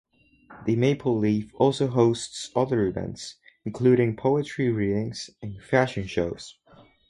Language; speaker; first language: English; non-native, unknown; Spanish